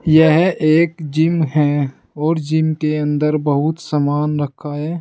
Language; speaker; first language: Hindi; native; Hindi